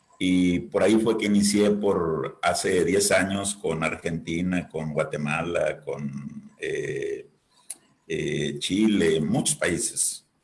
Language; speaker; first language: Spanish; native; Spanish